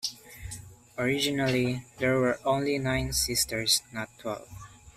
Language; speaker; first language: English; non-native, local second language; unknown